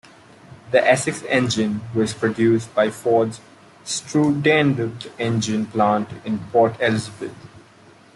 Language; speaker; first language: English; non-native, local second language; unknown